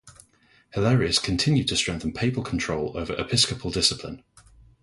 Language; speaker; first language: English; native; English